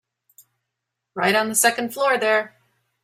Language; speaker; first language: English; native; English